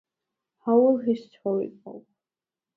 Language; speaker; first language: English; non-native, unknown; Georgian